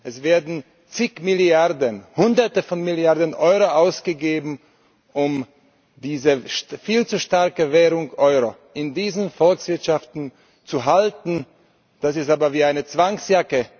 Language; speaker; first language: German; non-native, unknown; Slovak